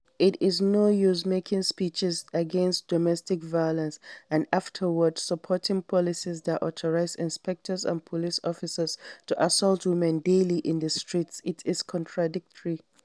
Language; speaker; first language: English; non-native, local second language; Hausa